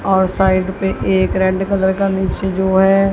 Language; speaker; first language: Hindi; non-native, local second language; Punjabi